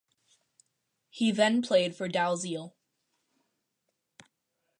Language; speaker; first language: English; native; English